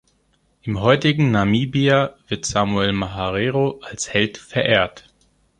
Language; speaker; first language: German; non-native, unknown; Greek